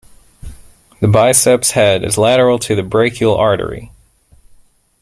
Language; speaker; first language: English; native; English